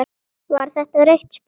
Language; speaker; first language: Icelandic; native; Icelandic